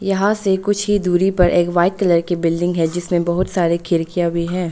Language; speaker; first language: Hindi; non-native, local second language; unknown